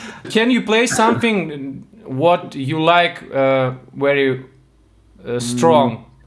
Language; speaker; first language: English; non-native, learner; Russian